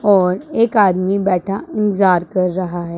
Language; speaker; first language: Hindi; non-native, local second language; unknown